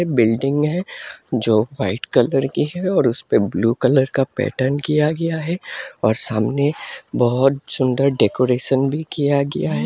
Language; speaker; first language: Hindi; non-native, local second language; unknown